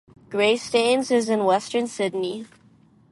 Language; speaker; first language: English; non-native, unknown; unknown